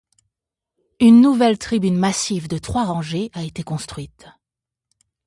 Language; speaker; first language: French; native; French